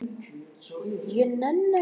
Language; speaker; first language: Icelandic; native; Icelandic